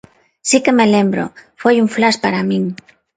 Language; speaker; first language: Galician; non-native, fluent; Spanish